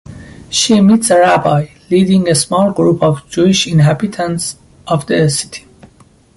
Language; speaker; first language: English; non-native, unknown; Persian